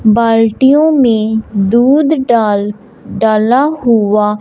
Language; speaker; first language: Hindi; non-native, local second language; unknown